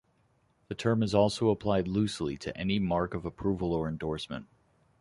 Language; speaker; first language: English; native; English